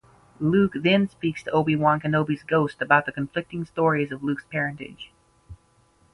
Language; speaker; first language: English; native; English